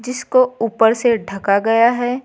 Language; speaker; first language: Hindi; native; Hindi